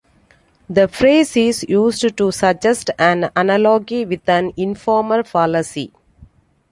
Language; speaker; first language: English; non-native, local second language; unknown